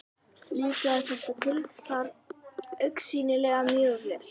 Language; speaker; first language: Icelandic; native; Icelandic